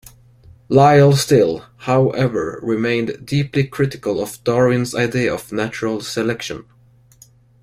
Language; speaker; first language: English; non-native, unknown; Swedish